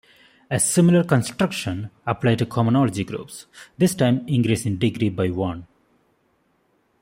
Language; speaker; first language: English; non-native, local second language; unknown